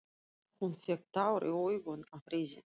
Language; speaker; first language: Icelandic; non-native, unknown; Russian